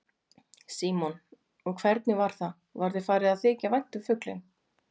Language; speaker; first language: Icelandic; native; Icelandic